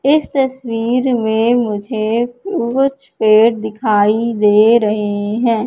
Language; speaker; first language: Hindi; native; Hindi